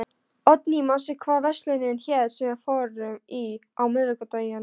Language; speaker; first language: Icelandic; non-native, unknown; Polish